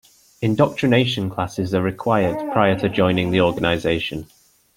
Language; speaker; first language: English; native; English